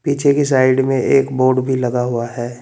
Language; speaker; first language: Hindi; native; Hindi